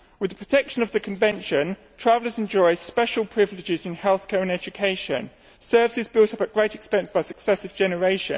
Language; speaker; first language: English; native; English